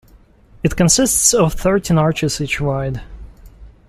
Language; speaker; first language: English; non-native, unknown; Russian